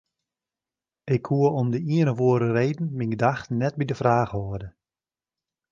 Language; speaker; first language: Western Frisian; native; Western Frisian